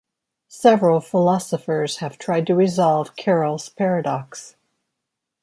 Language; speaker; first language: English; native; English